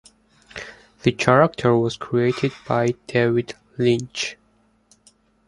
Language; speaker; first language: English; non-native, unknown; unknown